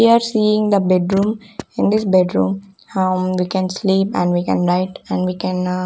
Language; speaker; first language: English; non-native, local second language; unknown